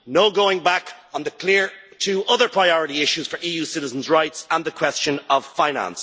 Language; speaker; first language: English; native; English